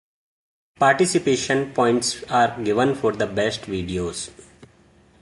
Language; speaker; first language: English; non-native, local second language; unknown